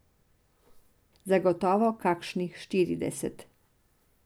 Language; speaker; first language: Slovenian; non-native, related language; Serbian